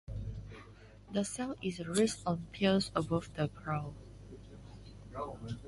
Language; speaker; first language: English; non-native, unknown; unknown